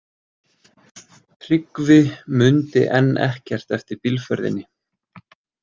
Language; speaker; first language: Icelandic; native; Icelandic